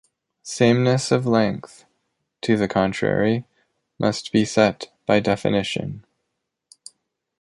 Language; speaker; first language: English; native; English